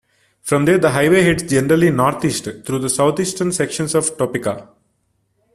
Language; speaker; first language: English; non-native, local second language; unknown